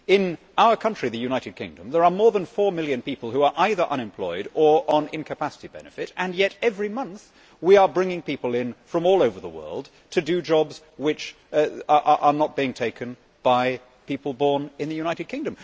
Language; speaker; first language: English; native; English